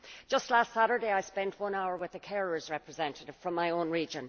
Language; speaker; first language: English; native; English